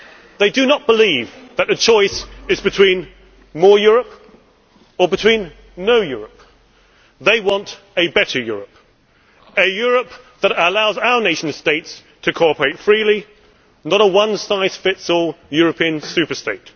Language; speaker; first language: English; native; English